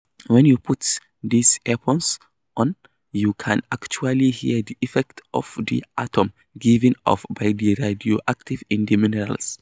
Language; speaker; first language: English; non-native, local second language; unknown